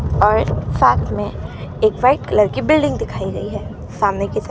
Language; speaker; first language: Hindi; non-native, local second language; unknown